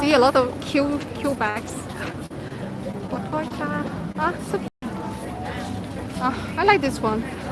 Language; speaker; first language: English; non-native, fluent; Chinese